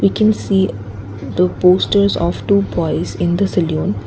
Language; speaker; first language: English; non-native, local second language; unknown